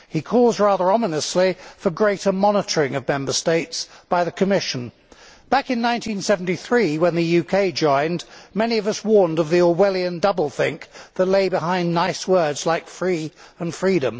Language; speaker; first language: English; native; English